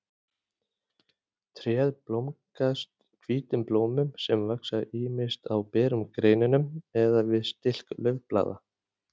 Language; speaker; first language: Icelandic; native; Icelandic